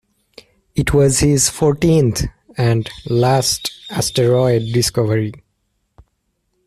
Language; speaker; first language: English; native; English